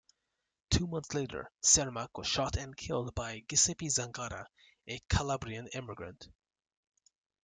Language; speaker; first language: English; native; English